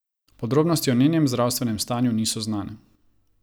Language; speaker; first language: Slovenian; non-native, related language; Croatian